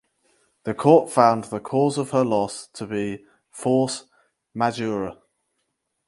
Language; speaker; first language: English; native; English